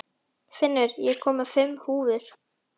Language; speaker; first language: Icelandic; native; Icelandic